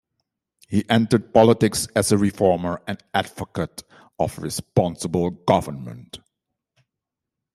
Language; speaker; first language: English; non-native, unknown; Dutch